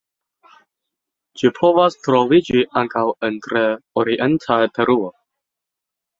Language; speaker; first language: Esperanto; non-native, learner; Chinese